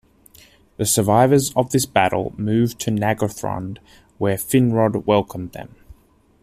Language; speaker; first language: English; native; English